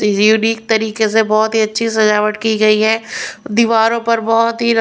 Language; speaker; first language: Hindi; non-native, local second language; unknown